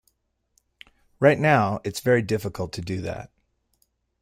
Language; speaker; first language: English; native; English